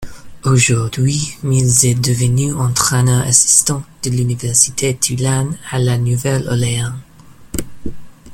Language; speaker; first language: French; non-native, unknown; English